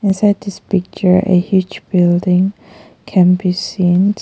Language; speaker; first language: English; non-native, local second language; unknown